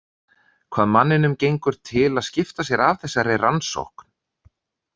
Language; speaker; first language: Icelandic; native; Icelandic